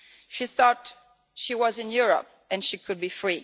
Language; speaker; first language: English; non-native, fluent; Italian